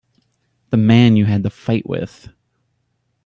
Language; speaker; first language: English; native; English